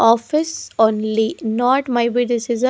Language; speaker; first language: English; non-native, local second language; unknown